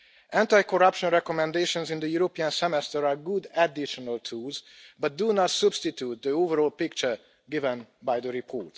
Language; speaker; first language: English; non-native, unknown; Hungarian